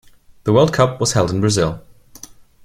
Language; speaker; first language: English; non-native, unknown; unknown